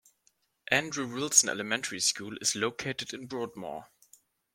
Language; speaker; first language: English; non-native, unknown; German